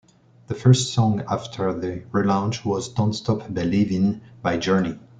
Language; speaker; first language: English; non-native, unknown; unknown